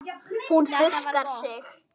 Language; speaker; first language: Icelandic; native; Icelandic